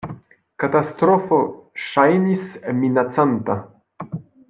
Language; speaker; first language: Esperanto; non-native, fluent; French